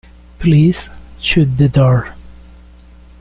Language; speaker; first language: English; native; English